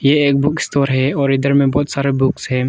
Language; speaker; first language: Hindi; early bilingual, other home language; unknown